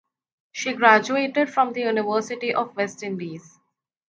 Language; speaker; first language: English; non-native, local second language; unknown